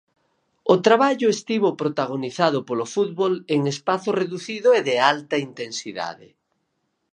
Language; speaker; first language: Galician; native; Galician